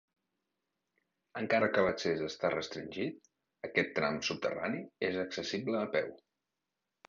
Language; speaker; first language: Catalan; native; Catalan